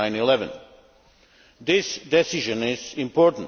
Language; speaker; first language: English; non-native, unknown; Czech